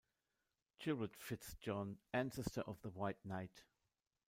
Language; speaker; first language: English; non-native, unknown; German